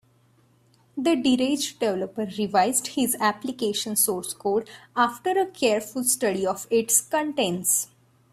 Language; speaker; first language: English; non-native, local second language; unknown